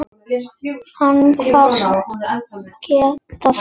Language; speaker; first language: Icelandic; native; Icelandic